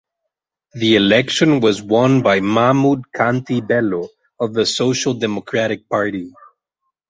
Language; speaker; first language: English; non-native, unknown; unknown